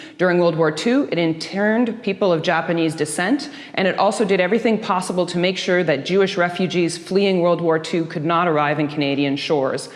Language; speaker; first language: English; early bilingual, other home language; Dutch